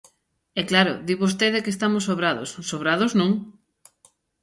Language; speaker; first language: Galician; native; Galician